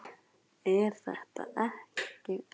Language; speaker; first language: Icelandic; non-native, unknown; Chinese